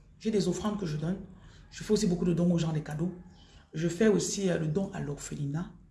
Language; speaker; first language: French; non-native, local second language; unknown